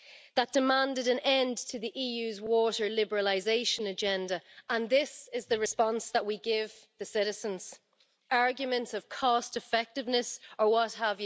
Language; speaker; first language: English; native; English